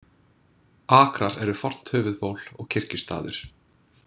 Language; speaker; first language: Icelandic; non-native, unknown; English